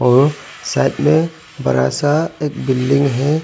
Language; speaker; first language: Hindi; non-native, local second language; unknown